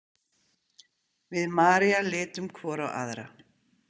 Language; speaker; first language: Icelandic; native; Icelandic